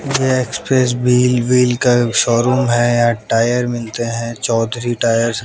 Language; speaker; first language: Hindi; native; Hindi